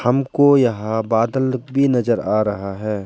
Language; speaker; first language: Hindi; non-native, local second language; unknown